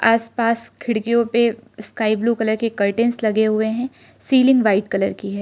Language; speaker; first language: Hindi; non-native, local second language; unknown